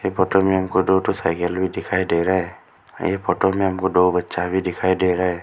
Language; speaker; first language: Hindi; early bilingual, other home language; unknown